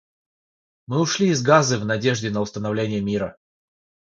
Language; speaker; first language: Russian; non-native, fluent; Georgian